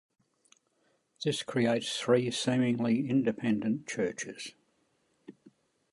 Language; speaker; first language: English; native; English